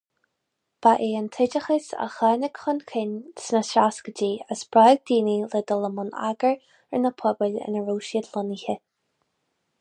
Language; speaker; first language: Irish; non-native, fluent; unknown